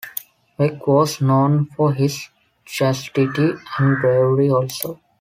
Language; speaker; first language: English; non-native, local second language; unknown